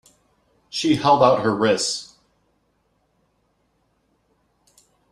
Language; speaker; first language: English; native; English